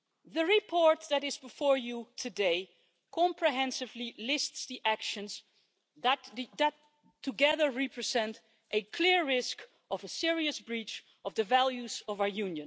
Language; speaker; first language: English; non-native, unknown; Dutch